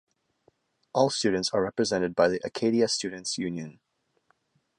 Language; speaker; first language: English; native; English